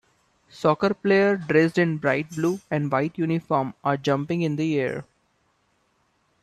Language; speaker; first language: English; non-native, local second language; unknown